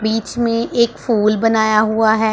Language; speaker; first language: Hindi; non-native, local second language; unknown